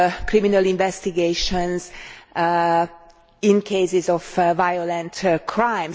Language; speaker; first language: English; non-native, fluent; Hungarian